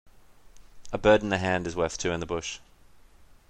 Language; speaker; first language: English; native; English